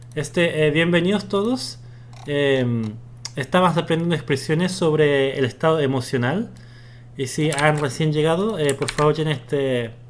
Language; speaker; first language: Spanish; early bilingual, other home language; Korean